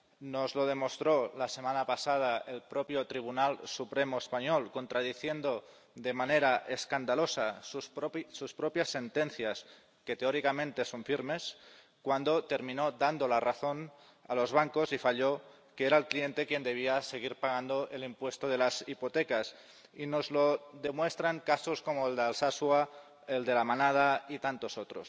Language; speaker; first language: Spanish; non-native, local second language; Catalan